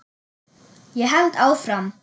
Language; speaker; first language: Icelandic; non-native, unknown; German